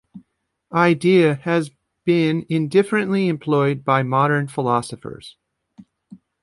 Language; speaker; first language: English; native; English